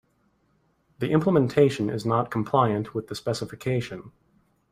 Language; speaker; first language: English; native; English